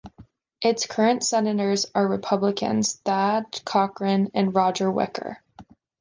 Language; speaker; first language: English; native; English